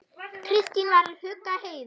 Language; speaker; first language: Icelandic; non-native, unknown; German